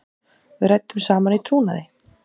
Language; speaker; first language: Icelandic; native; Icelandic